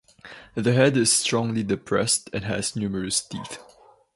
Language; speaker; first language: English; non-native, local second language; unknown